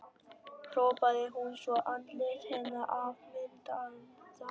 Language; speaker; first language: Icelandic; non-native, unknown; Vietnamese